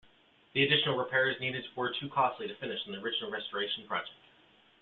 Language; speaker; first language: English; native; English